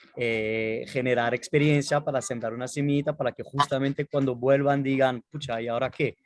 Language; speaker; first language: Spanish; non-native, fluent; French